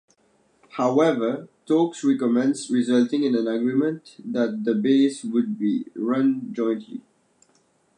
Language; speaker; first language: English; native; English